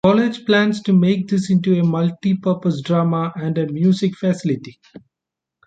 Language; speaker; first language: English; non-native, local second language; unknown